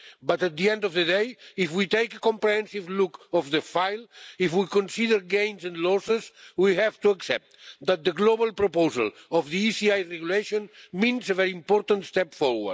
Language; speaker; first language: English; non-native, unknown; Catalan